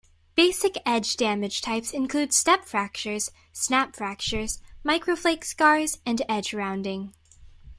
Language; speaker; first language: English; native; English